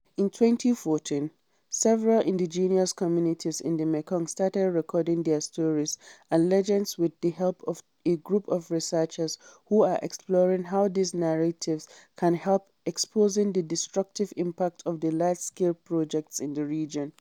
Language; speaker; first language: English; non-native, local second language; Hausa